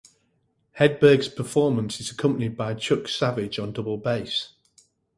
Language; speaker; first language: English; native; English